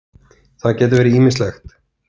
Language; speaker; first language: Icelandic; native; Icelandic